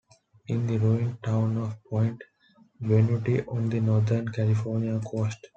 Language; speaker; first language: English; non-native, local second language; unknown